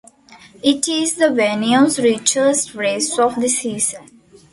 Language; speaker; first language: English; non-native, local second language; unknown